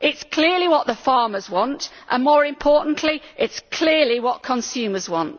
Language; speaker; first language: English; native; English